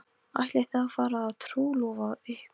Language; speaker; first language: Icelandic; non-native, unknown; Polish